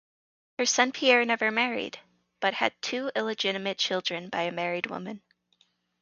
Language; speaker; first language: English; native; English